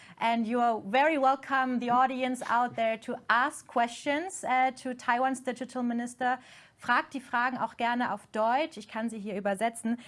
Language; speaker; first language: English; non-native, fluent; German